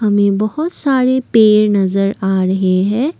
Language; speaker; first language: Hindi; non-native, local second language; Assamese